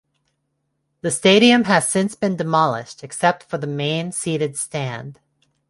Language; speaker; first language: English; non-native, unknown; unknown